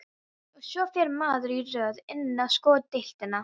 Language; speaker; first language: Icelandic; non-native, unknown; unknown